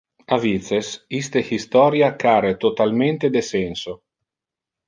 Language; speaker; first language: Interlingua; non-native, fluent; Italian